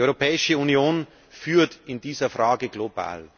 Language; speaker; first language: German; native; German